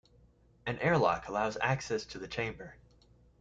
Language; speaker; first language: English; native; English